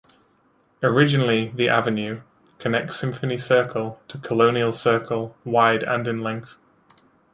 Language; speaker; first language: English; native; English